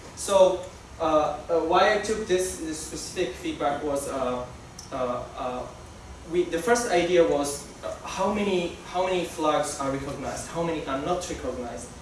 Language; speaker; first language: English; non-native, local second language; Somali